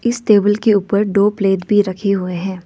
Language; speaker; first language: Hindi; non-native, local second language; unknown